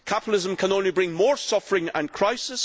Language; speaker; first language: English; native; English